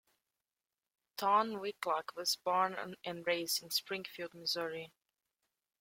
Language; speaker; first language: English; native; English